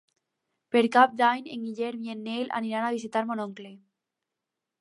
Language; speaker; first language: Catalan; non-native, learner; Spanish